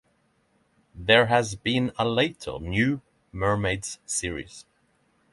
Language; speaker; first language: English; non-native, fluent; Norwegian